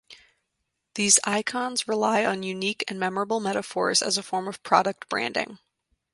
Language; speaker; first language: English; native; English